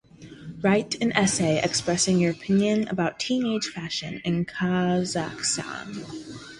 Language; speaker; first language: English; native; English